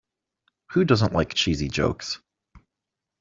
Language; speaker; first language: English; native; English